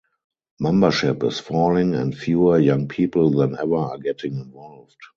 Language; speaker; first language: English; non-native, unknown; German